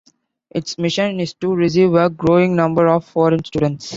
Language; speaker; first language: English; non-native, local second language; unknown